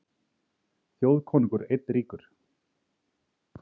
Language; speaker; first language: Icelandic; native; Icelandic